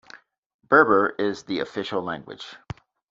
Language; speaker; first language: English; native; English